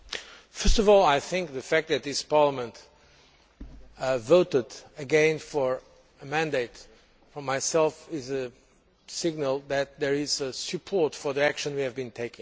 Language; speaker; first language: English; non-native, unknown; Portuguese